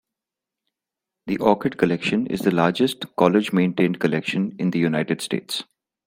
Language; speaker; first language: English; non-native, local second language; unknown